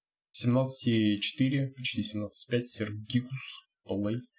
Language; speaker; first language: Russian; native; Russian